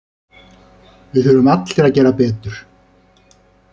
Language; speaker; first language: Icelandic; native; Icelandic